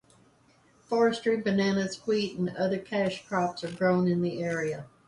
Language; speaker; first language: English; native; English